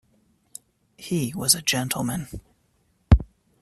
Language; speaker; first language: English; native; English